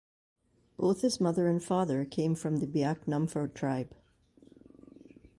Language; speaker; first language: English; native; English